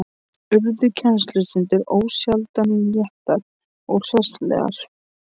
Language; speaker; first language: Icelandic; non-native, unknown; Polish